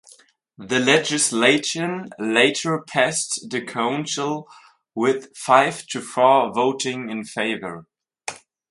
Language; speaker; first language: English; non-native, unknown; German